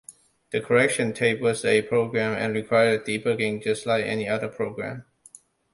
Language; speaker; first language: English; non-native, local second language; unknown